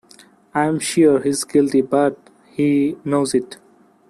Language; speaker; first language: English; non-native, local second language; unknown